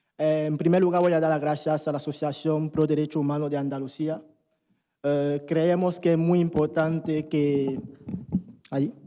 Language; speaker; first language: Spanish; non-native, fluent; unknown